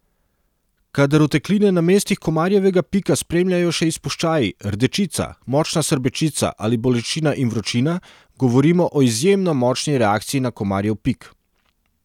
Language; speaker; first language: Slovenian; non-native, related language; Serbian